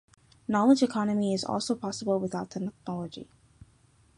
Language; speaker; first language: English; native; English